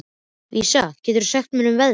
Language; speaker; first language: Icelandic; native; Icelandic